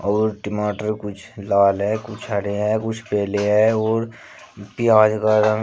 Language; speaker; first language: Hindi; native; Hindi